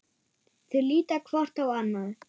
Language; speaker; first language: Icelandic; non-native, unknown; German